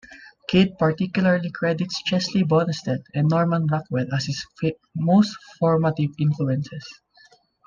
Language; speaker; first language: English; non-native, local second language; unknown